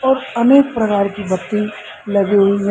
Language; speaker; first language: Hindi; native; Hindi